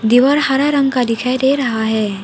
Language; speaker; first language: Hindi; non-native, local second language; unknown